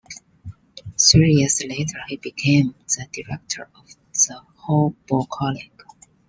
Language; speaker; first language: English; non-native, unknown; Chinese